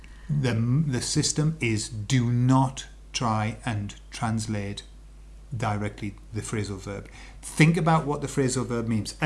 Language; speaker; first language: English; native; English